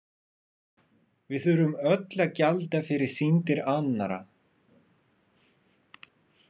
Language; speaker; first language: Icelandic; non-native, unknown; Russian